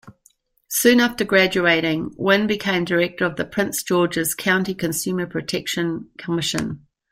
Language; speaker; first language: English; native; English